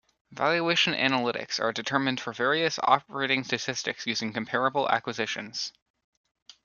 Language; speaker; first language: English; native; English